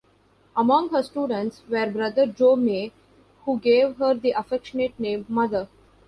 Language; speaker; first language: English; non-native, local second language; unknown